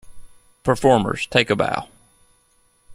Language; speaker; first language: English; native; English